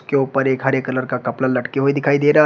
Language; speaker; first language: Hindi; native; Hindi